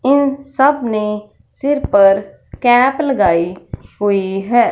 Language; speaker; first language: Hindi; non-native, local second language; Punjabi